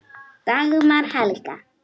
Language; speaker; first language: Icelandic; native; Icelandic